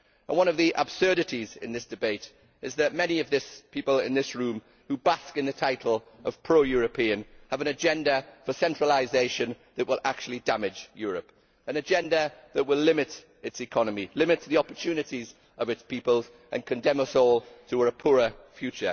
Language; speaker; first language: English; native; English